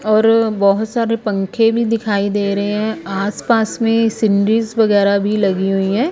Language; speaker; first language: Hindi; non-native, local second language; Punjabi